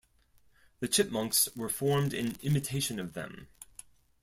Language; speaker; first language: English; non-native, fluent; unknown